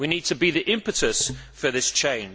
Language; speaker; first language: English; native; English